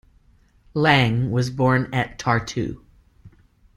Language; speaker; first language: English; native; English